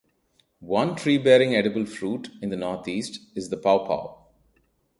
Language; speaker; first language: English; non-native, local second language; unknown